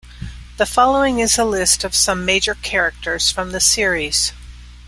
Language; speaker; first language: English; native; English